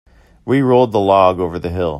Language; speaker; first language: English; native; English